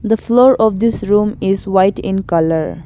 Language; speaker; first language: English; non-native, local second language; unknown